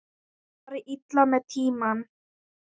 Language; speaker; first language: Icelandic; non-native, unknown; Thai